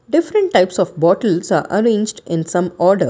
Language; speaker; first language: English; non-native, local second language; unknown